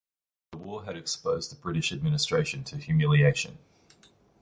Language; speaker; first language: English; native; English